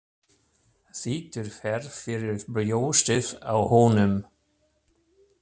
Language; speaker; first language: Icelandic; non-native, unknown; German